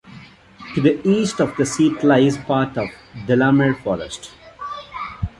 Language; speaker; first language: English; non-native, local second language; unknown